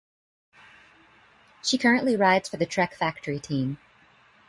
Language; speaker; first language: English; native; English